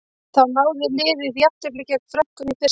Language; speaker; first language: Icelandic; native; Icelandic